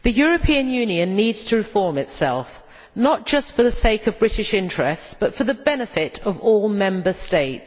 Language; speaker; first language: English; native; English